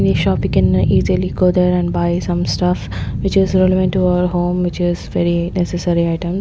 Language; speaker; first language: English; non-native, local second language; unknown